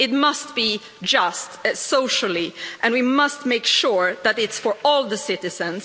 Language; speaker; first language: English; non-native, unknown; Swedish